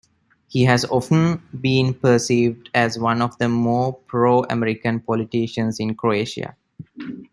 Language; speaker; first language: English; non-native, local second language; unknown